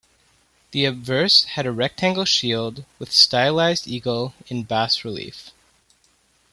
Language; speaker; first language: English; native; English